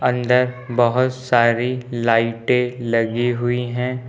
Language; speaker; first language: Hindi; native; Hindi